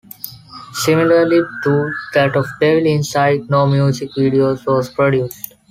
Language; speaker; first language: English; non-native, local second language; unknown